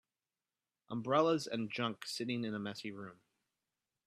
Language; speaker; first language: English; native; English